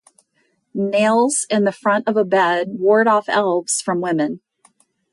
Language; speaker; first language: English; native; English